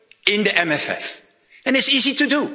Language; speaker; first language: English; non-native, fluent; Dutch